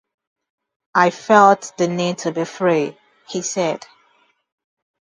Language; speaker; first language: English; non-native, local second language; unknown